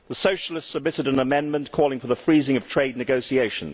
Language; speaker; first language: English; native; English